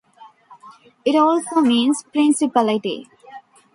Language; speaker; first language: English; non-native, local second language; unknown